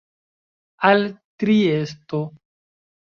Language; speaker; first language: Esperanto; non-native, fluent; Chinese